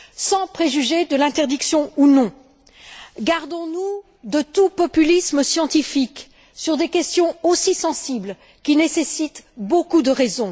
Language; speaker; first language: French; native; French